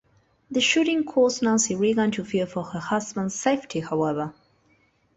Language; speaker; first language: English; non-native, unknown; Spanish